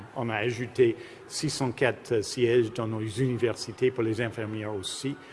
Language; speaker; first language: French; non-native, fluent; English